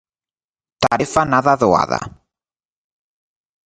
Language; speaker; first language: Galician; native; Galician